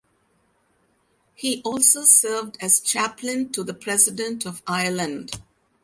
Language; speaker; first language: English; non-native, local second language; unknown